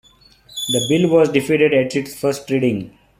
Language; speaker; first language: English; non-native, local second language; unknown